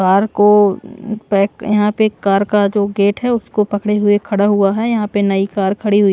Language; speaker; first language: Hindi; non-native, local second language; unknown